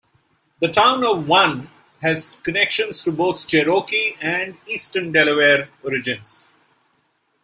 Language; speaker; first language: English; non-native, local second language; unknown